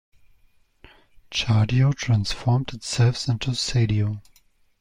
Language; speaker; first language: English; non-native, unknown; German